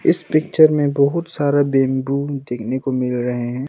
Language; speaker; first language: Hindi; non-native, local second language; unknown